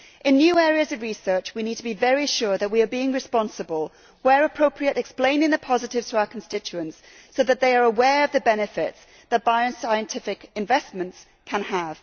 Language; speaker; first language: English; native; English